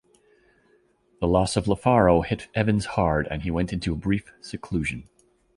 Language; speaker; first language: English; native; English